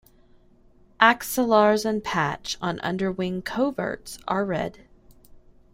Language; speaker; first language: English; native; English